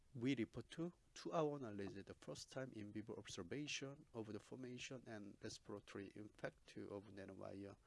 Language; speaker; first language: English; non-native, fluent; Korean